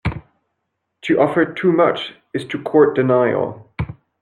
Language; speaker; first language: English; non-native, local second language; French